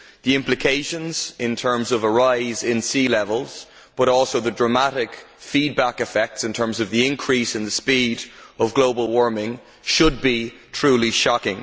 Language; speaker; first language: English; native; English